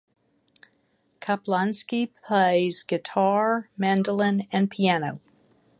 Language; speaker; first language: English; native; English